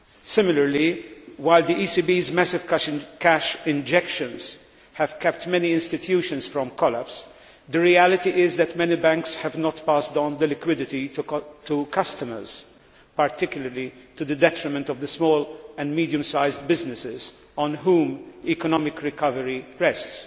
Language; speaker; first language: English; non-native, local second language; Maltese